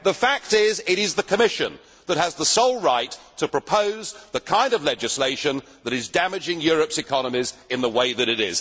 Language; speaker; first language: English; native; English